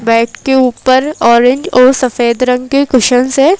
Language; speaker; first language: Hindi; native; Hindi